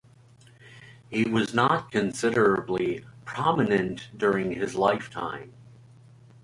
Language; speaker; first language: English; native; English